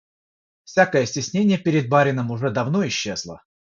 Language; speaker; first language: Russian; non-native, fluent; Georgian